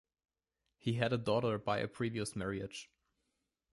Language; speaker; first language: English; non-native, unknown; German